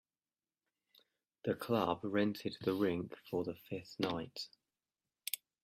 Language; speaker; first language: English; native; English